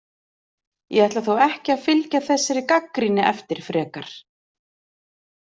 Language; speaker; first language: Icelandic; native; Icelandic